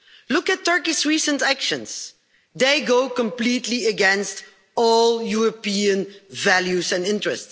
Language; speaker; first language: English; non-native, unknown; Dutch